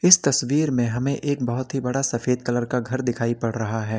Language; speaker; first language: Hindi; native; Hindi